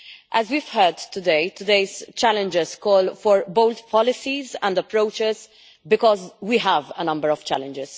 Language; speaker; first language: English; non-native, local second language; Maltese